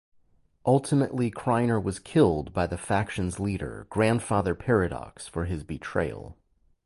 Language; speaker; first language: English; native; English